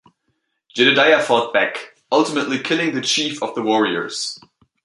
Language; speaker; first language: English; native; English